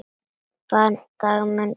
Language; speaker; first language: Icelandic; non-native, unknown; Latvian